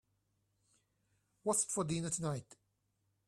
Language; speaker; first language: English; non-native, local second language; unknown